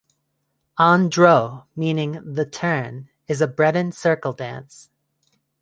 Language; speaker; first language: English; non-native, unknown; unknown